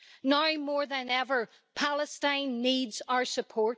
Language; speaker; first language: English; native; English